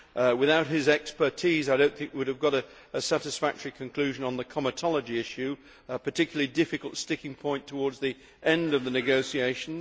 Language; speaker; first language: English; native; English